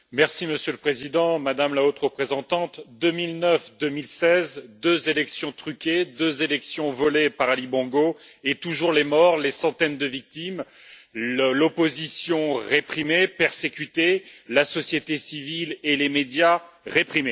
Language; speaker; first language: French; native; French